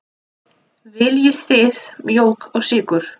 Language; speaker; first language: Icelandic; non-native, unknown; Russian